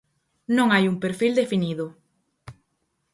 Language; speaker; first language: Galician; native; Galician